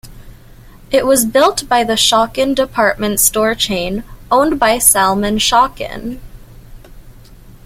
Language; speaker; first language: English; native; English